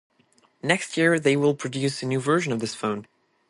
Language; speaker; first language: English; non-native, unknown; French